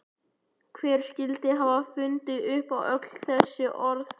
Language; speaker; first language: Icelandic; native; Icelandic